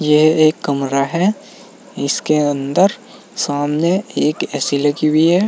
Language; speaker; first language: Hindi; native; Hindi